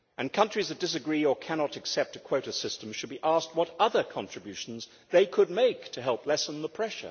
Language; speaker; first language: English; native; English